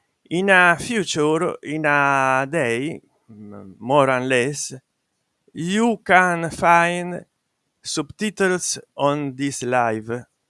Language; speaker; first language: English; non-native, learner; Italian